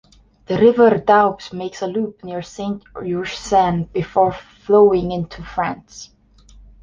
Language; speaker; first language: English; non-native, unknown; Estonian